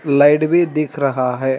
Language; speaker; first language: Hindi; non-native, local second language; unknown